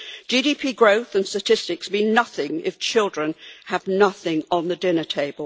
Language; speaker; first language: English; native; English